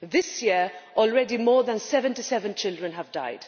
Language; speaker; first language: English; non-native, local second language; Maltese